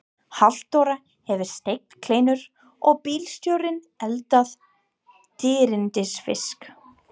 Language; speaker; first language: Icelandic; non-native, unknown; English